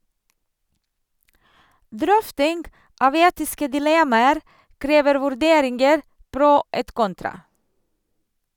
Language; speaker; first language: Norwegian; non-native, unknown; Serbian